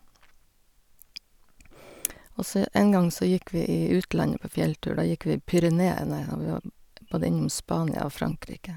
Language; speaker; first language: Norwegian; native; Norwegian